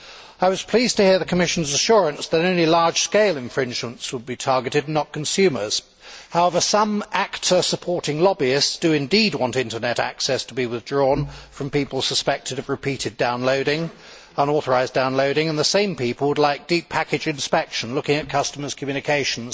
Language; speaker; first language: English; native; English